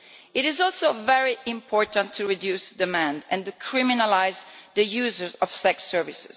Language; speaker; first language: English; non-native, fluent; Italian